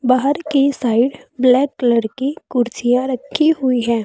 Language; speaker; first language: Hindi; native; Hindi